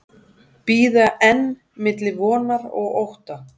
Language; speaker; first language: Icelandic; native; Icelandic